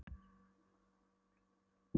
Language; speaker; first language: Icelandic; non-native, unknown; Polish